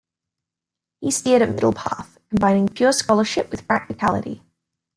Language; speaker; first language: English; native; English